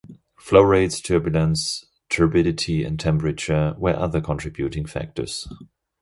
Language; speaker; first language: English; non-native, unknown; German